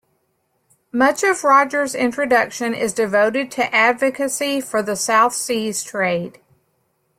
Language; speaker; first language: English; native; English